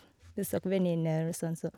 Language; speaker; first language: Norwegian; non-native, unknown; Filipino